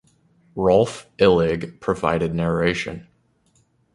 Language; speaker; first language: English; native; English